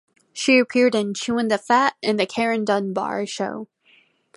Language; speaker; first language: English; native; English